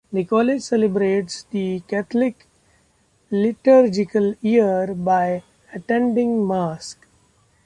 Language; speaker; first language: English; non-native, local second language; Marathi